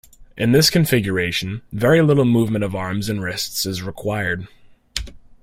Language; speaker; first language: English; native; English